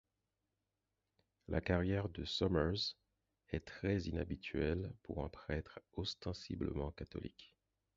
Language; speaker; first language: French; non-native, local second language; Haitian Creole